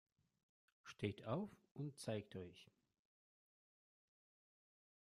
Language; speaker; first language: German; non-native, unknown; Russian